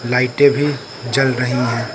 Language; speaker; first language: Hindi; native; Hindi